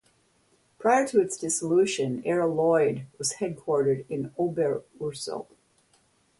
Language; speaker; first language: English; native; English